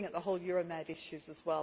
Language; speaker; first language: English; native; English